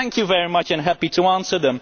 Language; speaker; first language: English; non-native, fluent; Dutch